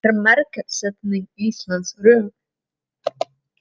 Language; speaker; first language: Icelandic; non-native, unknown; Czech